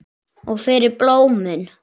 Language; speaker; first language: Icelandic; native; Icelandic